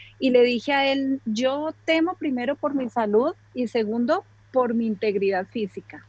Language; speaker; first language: Spanish; native; Spanish